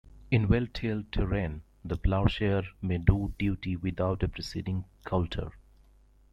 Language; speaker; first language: English; native; English